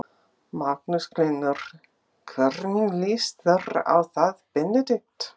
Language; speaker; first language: Icelandic; non-native, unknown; English